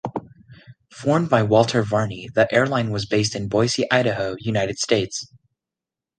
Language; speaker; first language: English; native; English